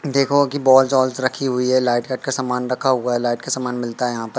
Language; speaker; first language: Hindi; native; Hindi